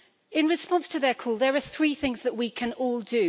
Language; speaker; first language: English; native; English